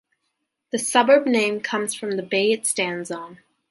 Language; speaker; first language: English; native; English